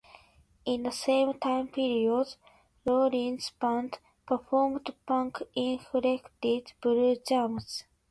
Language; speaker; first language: English; non-native, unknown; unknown